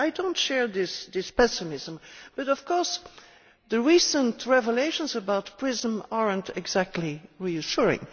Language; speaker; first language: English; non-native, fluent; Dutch